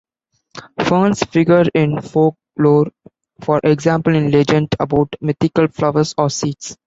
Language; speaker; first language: English; non-native, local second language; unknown